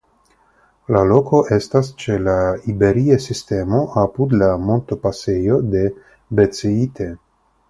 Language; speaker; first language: Esperanto; non-native, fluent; Russian